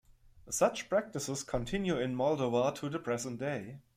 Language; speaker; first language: English; non-native, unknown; German